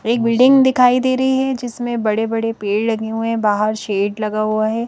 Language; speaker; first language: Hindi; native; Hindi